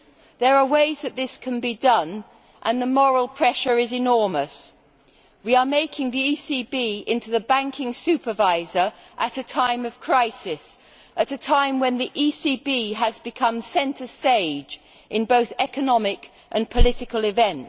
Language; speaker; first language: English; native; English